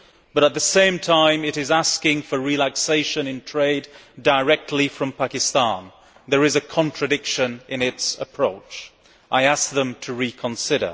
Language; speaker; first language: English; native; English